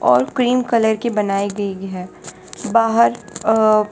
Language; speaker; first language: Hindi; non-native, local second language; Gujarati